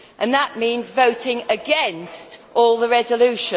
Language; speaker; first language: English; native; English